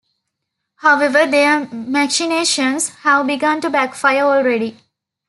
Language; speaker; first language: English; non-native, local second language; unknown